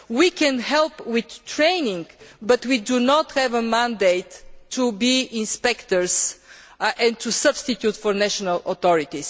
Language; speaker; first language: English; non-native, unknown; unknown